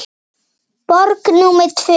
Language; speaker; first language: Icelandic; native; Icelandic